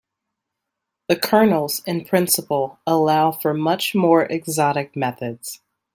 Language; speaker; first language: English; native; English